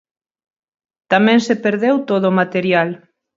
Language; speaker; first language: Galician; native; Galician